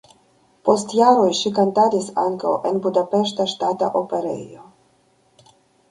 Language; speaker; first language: Esperanto; non-native, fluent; Russian